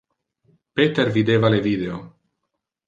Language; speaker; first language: Interlingua; non-native, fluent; Italian